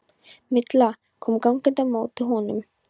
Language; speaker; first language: Icelandic; non-native, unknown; Polish